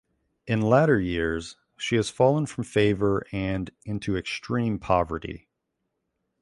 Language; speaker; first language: English; native; English